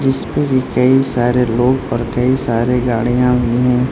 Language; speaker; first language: Hindi; non-native, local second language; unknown